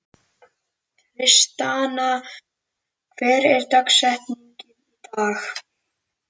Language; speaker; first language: Icelandic; native; Icelandic